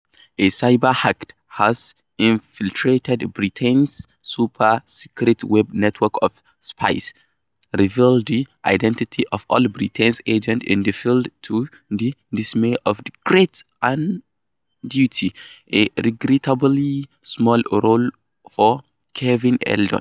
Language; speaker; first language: English; non-native, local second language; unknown